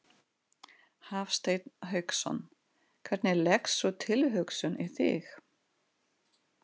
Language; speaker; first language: Icelandic; non-native, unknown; Russian